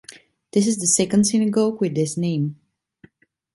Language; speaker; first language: English; non-native, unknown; Italian